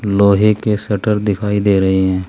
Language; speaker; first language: Hindi; native; Hindi